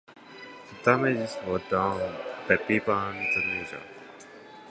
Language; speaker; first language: English; non-native, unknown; Japanese